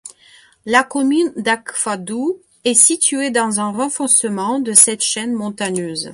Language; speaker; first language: French; non-native, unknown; Belarusian